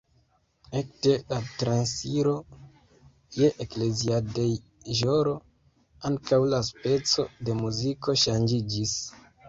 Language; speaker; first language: Esperanto; non-native, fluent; Kinyarwanda